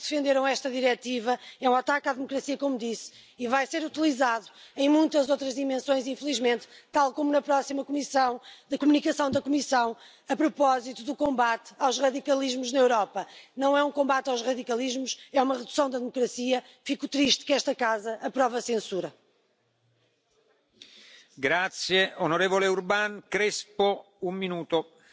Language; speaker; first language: English; native; English